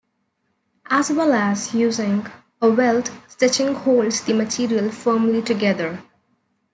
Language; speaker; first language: English; non-native, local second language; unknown